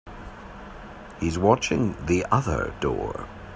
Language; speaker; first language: English; native; English